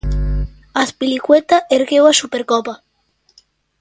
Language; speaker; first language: Galician; native; Galician